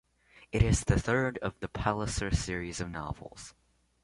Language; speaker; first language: English; non-native, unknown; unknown